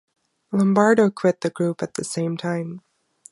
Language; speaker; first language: English; non-native, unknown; German